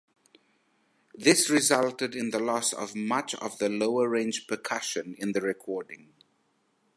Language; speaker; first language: English; native; English